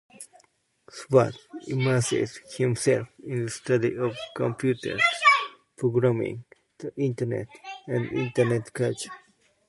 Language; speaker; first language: English; non-native, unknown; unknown